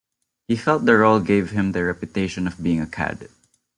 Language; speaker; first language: English; non-native, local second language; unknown